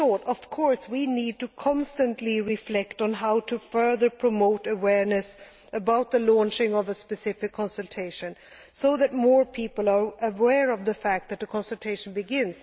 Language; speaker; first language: English; non-native, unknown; Swedish